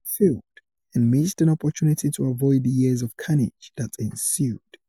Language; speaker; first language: English; non-native, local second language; Yoruba